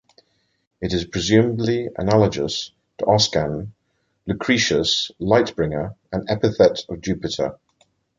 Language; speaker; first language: English; native; English